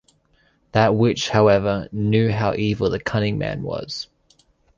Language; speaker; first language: English; native; English